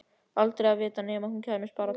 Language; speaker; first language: Icelandic; native; Icelandic